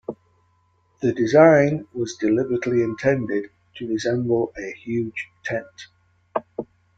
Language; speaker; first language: English; native; English